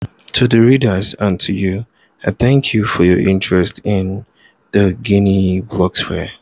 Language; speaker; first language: English; non-native, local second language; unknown